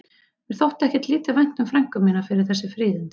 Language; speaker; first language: Icelandic; native; Icelandic